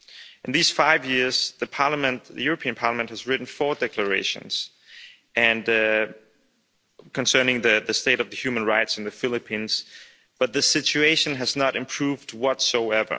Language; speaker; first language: English; non-native, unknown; Danish